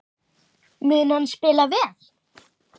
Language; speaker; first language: Icelandic; native; Icelandic